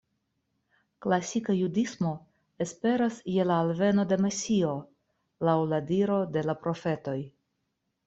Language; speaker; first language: Esperanto; non-native, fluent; Russian